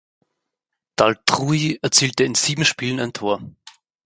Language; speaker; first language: German; native; German